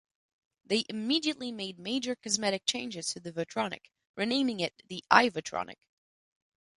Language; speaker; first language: English; non-native, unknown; French